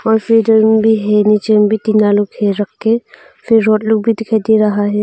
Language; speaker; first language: Hindi; non-native, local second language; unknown